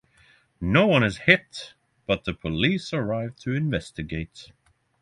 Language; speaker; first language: English; non-native, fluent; Norwegian